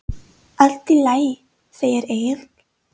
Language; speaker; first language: Icelandic; non-native, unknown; English